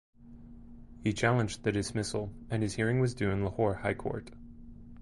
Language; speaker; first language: English; native; English